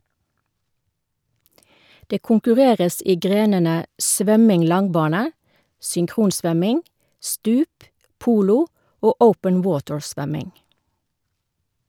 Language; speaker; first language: Norwegian; native; Norwegian